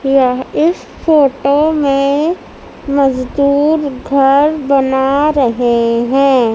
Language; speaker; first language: Hindi; native; Hindi